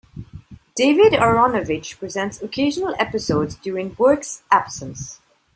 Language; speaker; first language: English; non-native, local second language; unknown